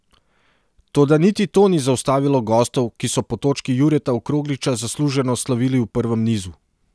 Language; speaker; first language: Slovenian; non-native, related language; Serbian